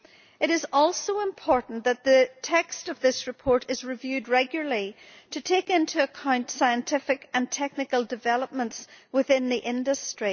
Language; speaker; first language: English; native; English